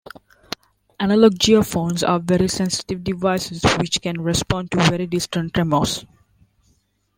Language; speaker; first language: English; non-native, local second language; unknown